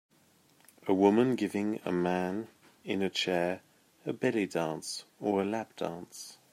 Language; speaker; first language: English; native; English